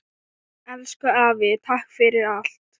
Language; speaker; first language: Icelandic; non-native, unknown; Thai